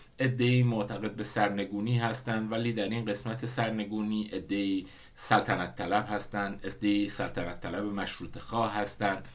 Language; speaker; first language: Persian; non-native, local second language; Kurdish